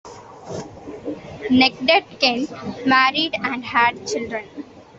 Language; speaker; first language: English; non-native, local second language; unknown